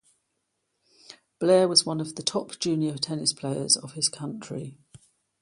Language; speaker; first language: English; native; English